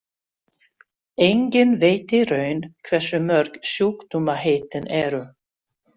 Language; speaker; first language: Icelandic; non-native, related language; Swedish